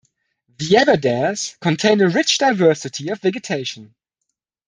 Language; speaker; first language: English; non-native, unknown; German